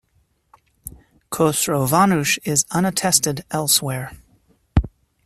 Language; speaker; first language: English; native; English